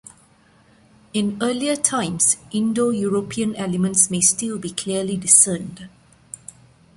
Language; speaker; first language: English; non-native, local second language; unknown